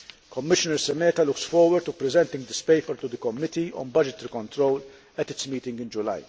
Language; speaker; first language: English; non-native, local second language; Maltese